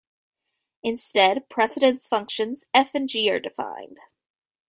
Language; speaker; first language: English; native; English